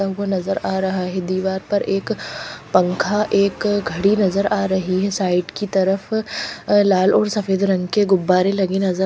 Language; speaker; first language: Hindi; non-native, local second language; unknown